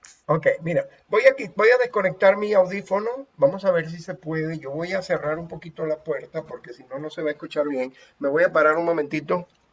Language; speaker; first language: Spanish; native; Spanish